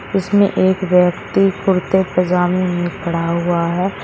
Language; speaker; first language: Hindi; native; Hindi